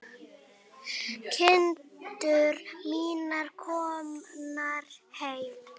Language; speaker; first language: Icelandic; native; Icelandic